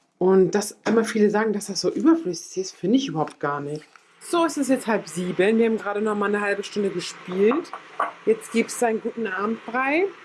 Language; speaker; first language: German; early bilingual, other home language; Turkish